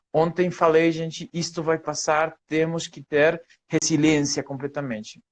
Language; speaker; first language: Portuguese; non-native, fluent; Spanish